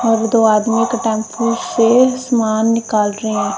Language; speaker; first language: Hindi; non-native, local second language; Punjabi